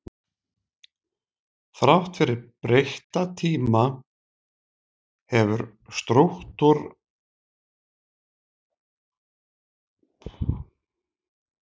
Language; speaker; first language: Icelandic; native; Icelandic